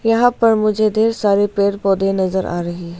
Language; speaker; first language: Hindi; non-native, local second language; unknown